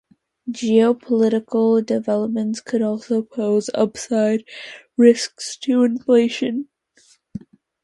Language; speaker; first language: English; native; English